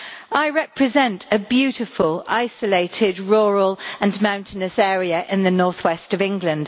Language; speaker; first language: English; native; English